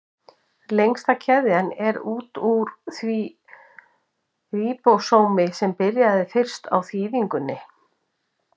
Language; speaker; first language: Icelandic; native; Icelandic